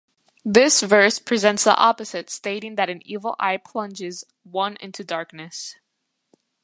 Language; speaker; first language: English; native; English